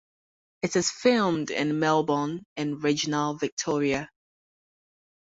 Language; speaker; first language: English; native; English